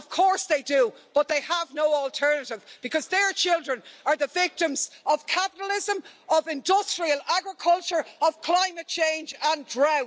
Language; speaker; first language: English; native; English